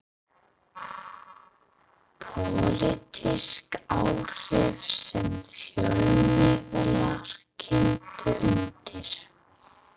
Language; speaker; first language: Icelandic; non-native, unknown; English